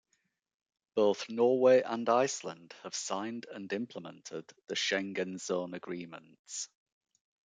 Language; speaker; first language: English; native; English